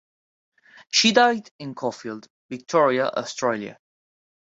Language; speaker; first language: English; non-native, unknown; Spanish